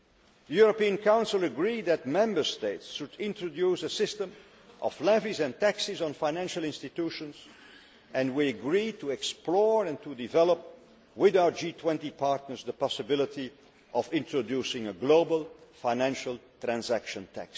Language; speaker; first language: English; non-native, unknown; Dutch